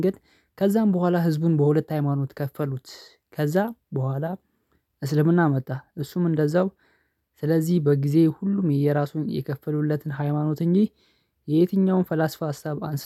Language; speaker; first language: Amharic; non-native, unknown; Oromo